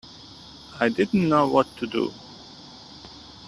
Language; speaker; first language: English; native; English